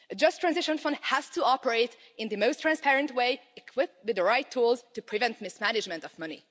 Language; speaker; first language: English; non-native, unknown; Hungarian